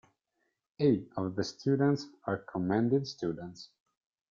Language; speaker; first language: English; non-native, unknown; Italian